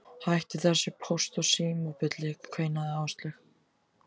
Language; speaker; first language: Icelandic; native; Icelandic